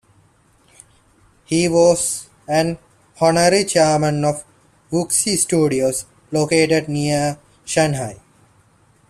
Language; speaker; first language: English; non-native, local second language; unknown